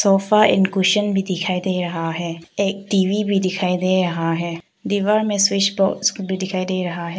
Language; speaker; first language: Hindi; non-native, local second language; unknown